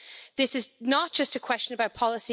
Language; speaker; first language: English; native; English